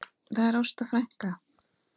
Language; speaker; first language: Icelandic; native; Icelandic